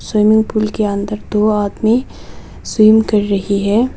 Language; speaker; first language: Hindi; non-native, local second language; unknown